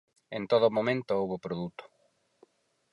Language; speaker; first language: Galician; non-native, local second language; Spanish